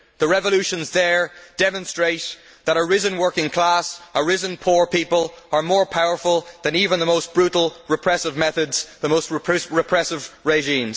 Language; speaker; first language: English; native; English